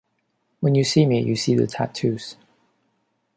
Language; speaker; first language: English; non-native, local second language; Cantonese